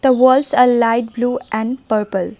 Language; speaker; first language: English; non-native, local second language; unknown